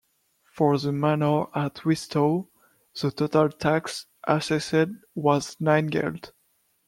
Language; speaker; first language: English; non-native, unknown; French